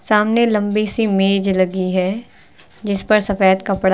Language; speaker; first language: Hindi; native; Hindi